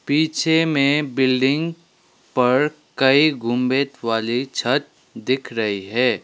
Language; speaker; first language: Hindi; non-native, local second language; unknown